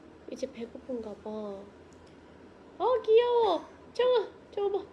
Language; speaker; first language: Korean; non-native, fluent; Thai